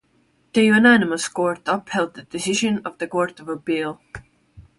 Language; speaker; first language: English; non-native, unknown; Estonian